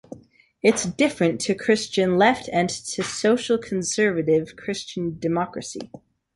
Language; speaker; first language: English; native; English